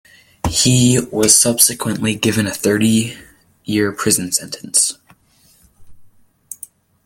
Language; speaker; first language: English; native; English